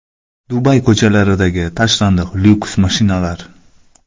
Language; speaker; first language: Uzbek; non-native, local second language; Kara-Kalpak